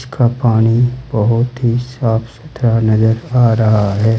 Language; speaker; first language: Hindi; native; Hindi